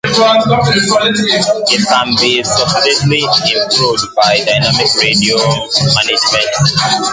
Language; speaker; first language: English; non-native, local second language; Igbo